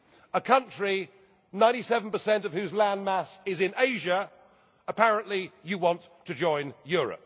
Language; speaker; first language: English; native; English